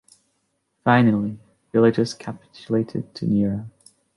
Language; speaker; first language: English; native; English